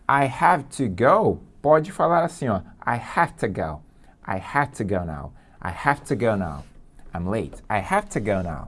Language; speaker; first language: English; non-native, fluent; Portuguese